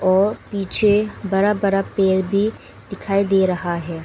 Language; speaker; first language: Hindi; early bilingual, other home language; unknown